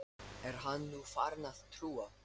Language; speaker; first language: Icelandic; non-native, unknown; Lithuanian